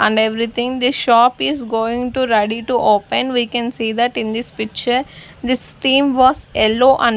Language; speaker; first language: English; non-native, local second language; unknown